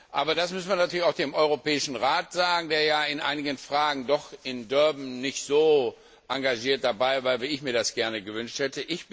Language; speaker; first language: German; non-native, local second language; Luxembourgish